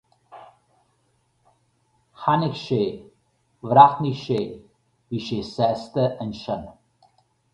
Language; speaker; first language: Irish; native; Irish